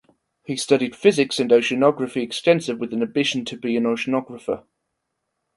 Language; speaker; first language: English; non-native, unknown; German